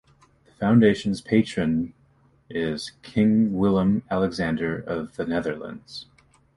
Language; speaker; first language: English; native; English